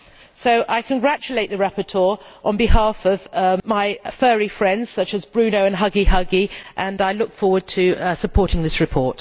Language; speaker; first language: English; native; English